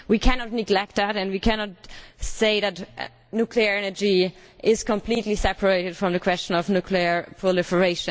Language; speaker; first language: English; non-native, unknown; German